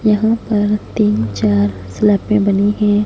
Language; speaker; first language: Hindi; non-native, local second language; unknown